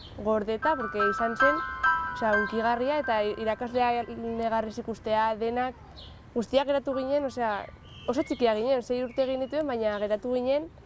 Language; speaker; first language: Basque; non-native, local second language; Spanish